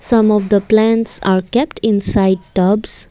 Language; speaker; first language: English; non-native, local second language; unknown